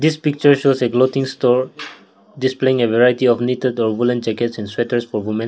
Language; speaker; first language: English; non-native, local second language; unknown